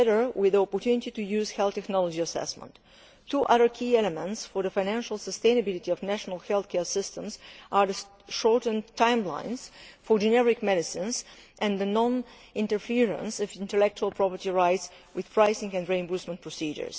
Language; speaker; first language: English; non-native, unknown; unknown